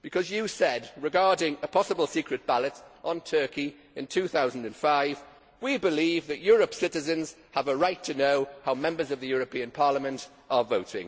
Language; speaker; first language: English; native; English